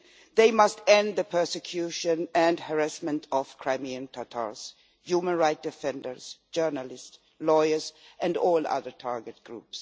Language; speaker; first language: English; non-native, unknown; Swedish